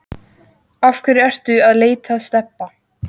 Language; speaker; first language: Icelandic; native; Icelandic